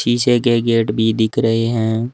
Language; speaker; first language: Hindi; native; Hindi